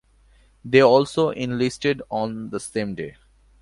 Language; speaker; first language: English; non-native, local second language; Bangla